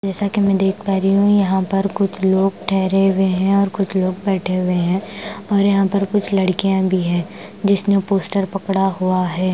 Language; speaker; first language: Hindi; non-native, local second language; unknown